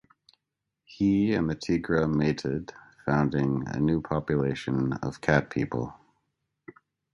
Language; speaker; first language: English; native; English